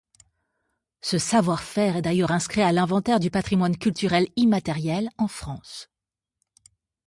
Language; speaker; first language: French; native; French